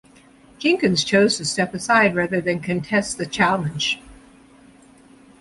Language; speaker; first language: English; native; English